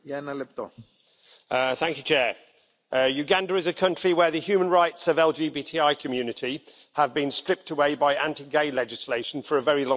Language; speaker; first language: English; native; English